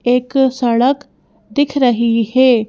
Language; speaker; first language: Hindi; native; Hindi